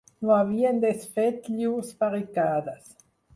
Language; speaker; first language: Catalan; non-native, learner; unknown